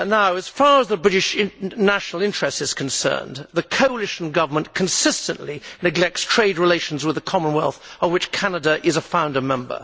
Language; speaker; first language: English; native; English